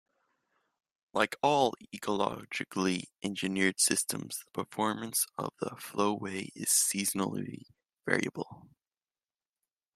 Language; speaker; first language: English; native; English